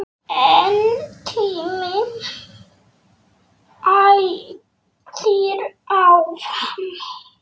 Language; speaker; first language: Icelandic; non-native, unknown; Polish